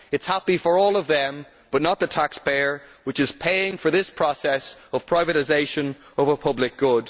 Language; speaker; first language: English; native; English